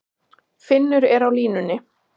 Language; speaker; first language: Icelandic; native; Icelandic